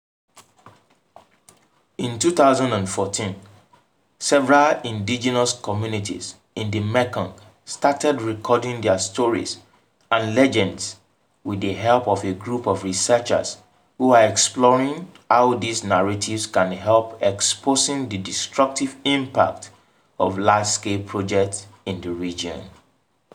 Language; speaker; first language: English; non-native, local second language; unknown